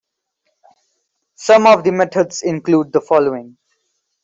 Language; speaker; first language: English; non-native, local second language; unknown